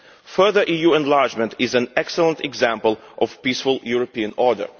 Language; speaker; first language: English; non-native, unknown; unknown